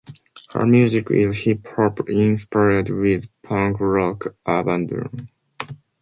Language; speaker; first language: English; non-native, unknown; Japanese